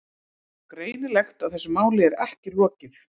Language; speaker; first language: Icelandic; native; Icelandic